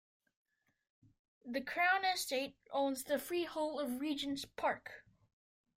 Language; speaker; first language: English; native; English